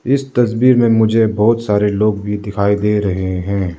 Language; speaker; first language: Hindi; non-native, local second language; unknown